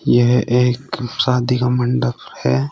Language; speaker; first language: Hindi; native; Hindi